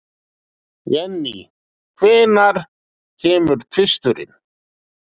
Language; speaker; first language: Icelandic; native; Icelandic